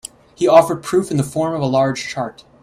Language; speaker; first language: English; native; English